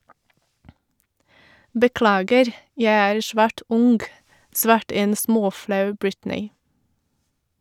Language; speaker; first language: Norwegian; non-native, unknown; Portuguese